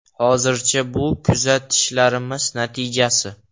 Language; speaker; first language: Uzbek; non-native, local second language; Russian